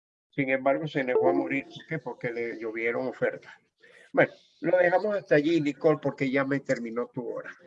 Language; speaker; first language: Spanish; native; Spanish